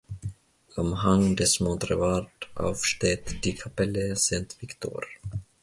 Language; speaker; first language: German; non-native, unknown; Finnish